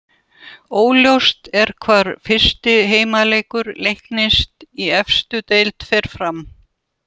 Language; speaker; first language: Icelandic; non-native, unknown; Russian